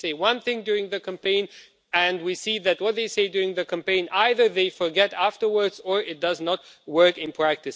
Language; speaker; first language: English; non-native, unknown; Romanian